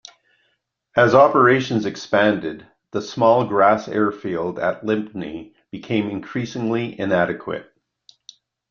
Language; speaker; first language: English; native; English